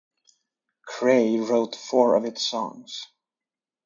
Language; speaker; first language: English; native; English